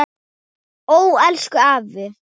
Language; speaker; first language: Icelandic; non-native, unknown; Thai